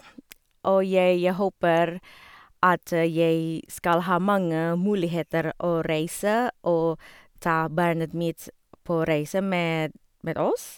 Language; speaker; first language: Norwegian; non-native, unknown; Indonesian